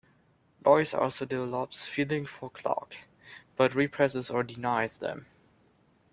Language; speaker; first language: English; non-native, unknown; German